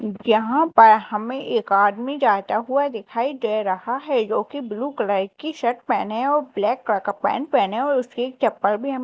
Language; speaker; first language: Hindi; native; Hindi